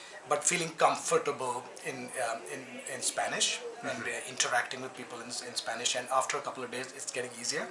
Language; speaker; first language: English; native; English